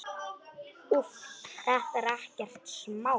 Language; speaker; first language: Icelandic; non-native, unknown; Polish